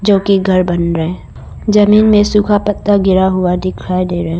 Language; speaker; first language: Hindi; non-native, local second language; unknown